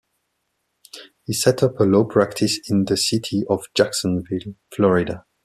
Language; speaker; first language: English; non-native, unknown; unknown